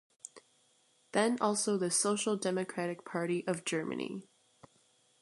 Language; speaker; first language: English; native; English